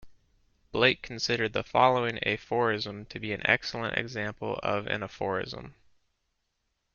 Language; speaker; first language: English; native; English